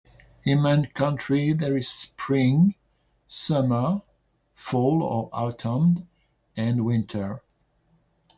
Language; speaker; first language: English; non-native, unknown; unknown